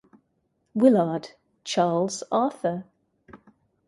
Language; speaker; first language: English; native; English